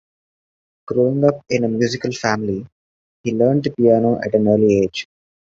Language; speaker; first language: English; non-native, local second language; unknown